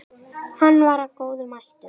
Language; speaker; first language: Icelandic; native; Icelandic